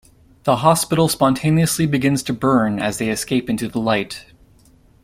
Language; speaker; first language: English; native; English